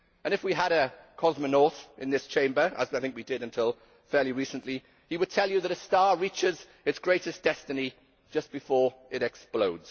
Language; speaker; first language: English; native; English